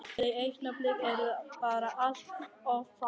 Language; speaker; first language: Icelandic; non-native, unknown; Vietnamese